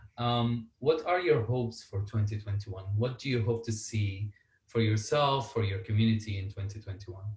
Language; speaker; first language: English; non-native, fluent; Arabic